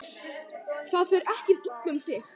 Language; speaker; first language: Icelandic; native; Icelandic